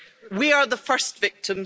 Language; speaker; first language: English; native; English